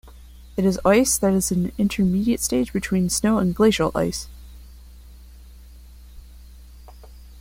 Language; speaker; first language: English; non-native, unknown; Spanish